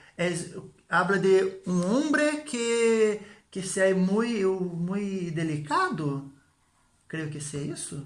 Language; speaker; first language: Portuguese; non-native, learner; Spanish